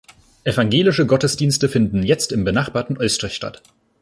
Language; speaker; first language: German; native; German